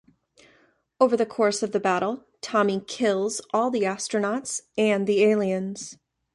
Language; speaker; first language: English; native; English